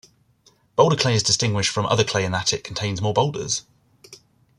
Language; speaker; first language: English; native; English